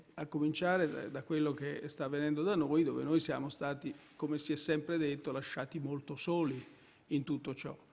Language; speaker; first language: Italian; native; Italian